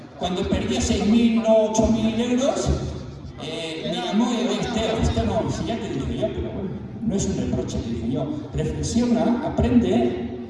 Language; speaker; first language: Spanish; native; Spanish